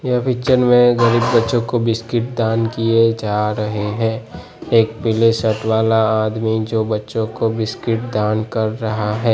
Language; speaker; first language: Hindi; non-native, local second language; Gujarati